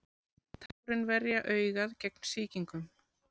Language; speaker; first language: Icelandic; native; Icelandic